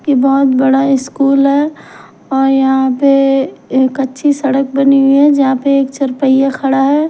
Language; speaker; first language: Hindi; non-native, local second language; Punjabi